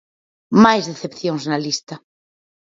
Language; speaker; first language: Galician; native; Galician